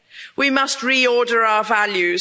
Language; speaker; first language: English; native; English